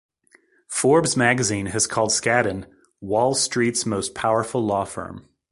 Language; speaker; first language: English; native; English